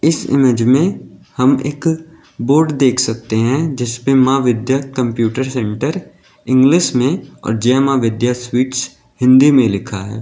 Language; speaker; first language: Hindi; native; Hindi